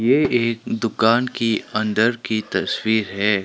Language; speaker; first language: Hindi; non-native, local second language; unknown